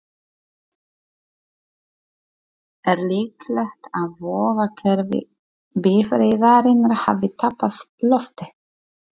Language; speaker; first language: Icelandic; non-native, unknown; Polish